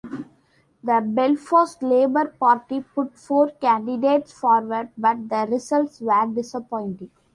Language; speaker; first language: English; non-native, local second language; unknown